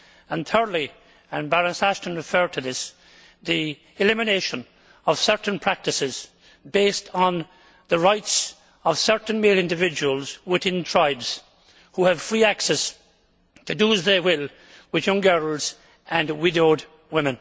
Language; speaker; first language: English; native; English